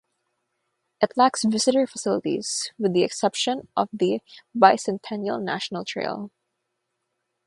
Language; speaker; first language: English; non-native, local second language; Filipino